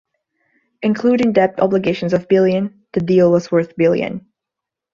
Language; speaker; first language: English; non-native, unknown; Portuguese